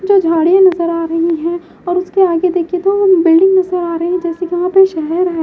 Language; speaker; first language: Hindi; native; Hindi